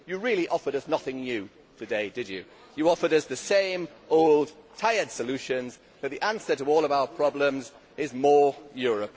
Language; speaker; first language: English; native; English